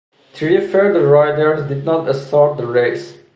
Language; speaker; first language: English; non-native, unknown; Persian